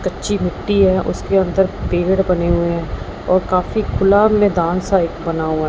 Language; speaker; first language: Hindi; non-native, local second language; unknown